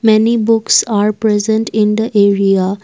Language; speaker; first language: English; non-native, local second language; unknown